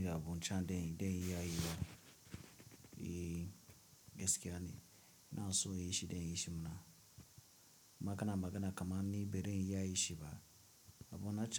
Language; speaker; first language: Hausa; non-native, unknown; Tiv